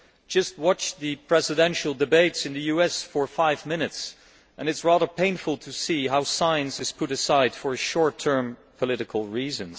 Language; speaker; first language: English; non-native, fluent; Dutch